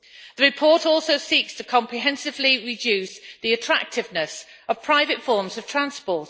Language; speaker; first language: English; native; English